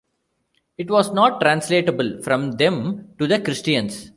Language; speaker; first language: English; non-native, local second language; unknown